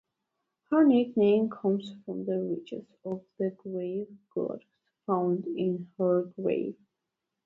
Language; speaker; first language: English; non-native, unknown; Georgian